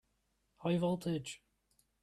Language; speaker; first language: English; native; English